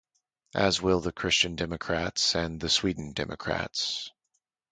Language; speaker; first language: English; native; English